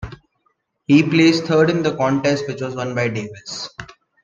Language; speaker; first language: English; non-native, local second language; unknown